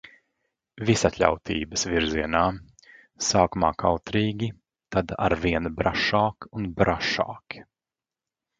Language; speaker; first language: Latvian; native; Latvian